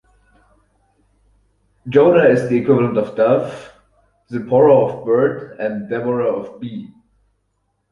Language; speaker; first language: English; non-native, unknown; German